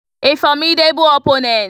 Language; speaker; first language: English; non-native, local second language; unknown